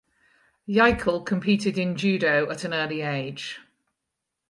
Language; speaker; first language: English; native; English